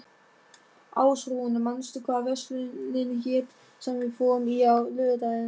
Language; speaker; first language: Icelandic; non-native, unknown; German